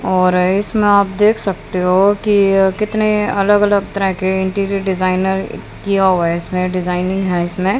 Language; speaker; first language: Hindi; native; Hindi